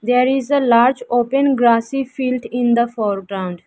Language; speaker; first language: English; non-native, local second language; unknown